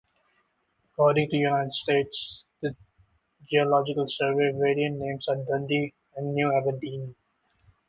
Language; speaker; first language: English; non-native, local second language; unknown